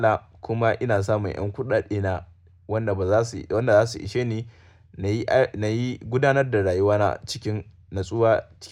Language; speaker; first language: Hausa; native; Hausa